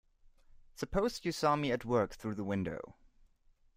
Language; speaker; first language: English; non-native, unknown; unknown